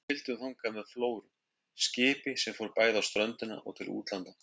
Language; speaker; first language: Icelandic; native; Icelandic